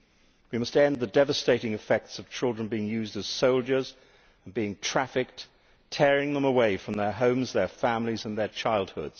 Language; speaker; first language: English; native; English